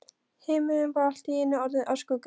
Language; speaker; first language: Icelandic; non-native, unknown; Polish